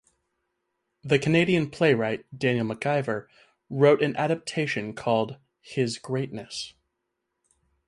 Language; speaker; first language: English; native; English